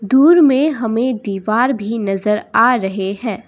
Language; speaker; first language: Hindi; non-native, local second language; Assamese